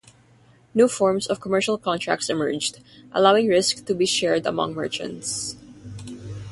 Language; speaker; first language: English; non-native, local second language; Filipino